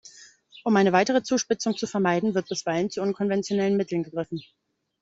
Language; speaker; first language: German; native; German